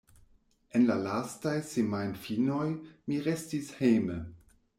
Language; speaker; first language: Esperanto; non-native, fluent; German